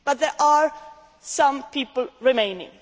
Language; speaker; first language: English; non-native, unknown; Swedish